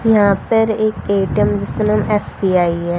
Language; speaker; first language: Hindi; native; Hindi